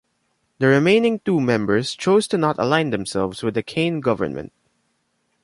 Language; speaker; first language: English; non-native, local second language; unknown